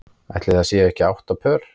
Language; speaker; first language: Icelandic; native; Icelandic